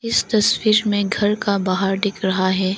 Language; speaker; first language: Hindi; non-native, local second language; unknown